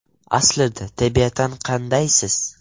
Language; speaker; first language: Uzbek; non-native, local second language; Russian